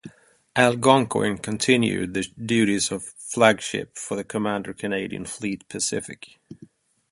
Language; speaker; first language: English; non-native, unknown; Swedish